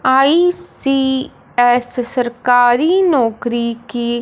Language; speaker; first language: Hindi; non-native, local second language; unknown